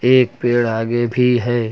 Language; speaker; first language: Hindi; native; Hindi